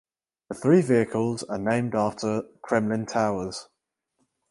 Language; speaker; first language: English; native; English